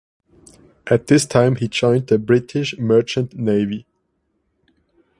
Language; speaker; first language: English; non-native, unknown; German